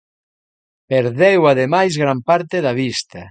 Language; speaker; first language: Galician; native; Galician